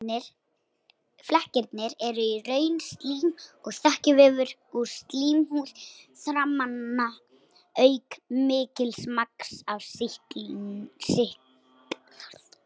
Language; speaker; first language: Icelandic; native; Icelandic